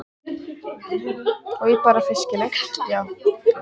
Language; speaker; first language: Icelandic; native; Icelandic